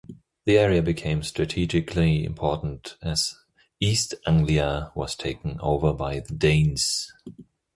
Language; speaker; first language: English; non-native, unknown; German